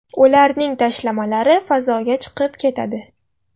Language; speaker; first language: Uzbek; non-native, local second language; Russian